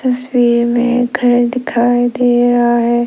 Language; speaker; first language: Hindi; non-native, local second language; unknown